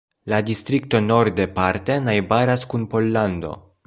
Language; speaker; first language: Esperanto; non-native, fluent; Polish